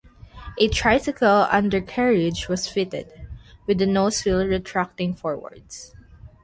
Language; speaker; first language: English; non-native, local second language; Filipino